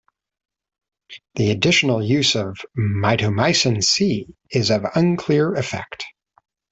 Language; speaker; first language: English; native; English